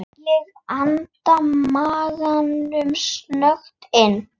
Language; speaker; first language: Icelandic; native; Icelandic